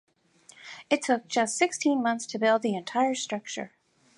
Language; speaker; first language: English; native; English